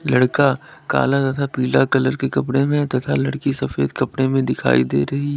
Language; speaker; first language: Hindi; native; Hindi